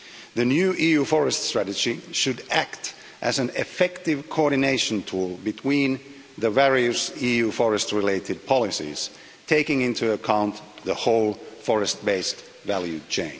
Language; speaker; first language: English; non-native, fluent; Finnish